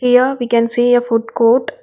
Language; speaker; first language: English; non-native, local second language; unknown